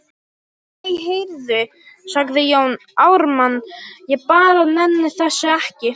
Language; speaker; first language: Icelandic; non-native, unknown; Polish